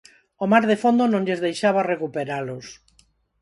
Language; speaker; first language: Galician; non-native, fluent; Spanish